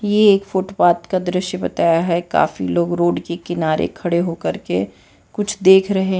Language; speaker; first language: Hindi; non-native, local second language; Gujarati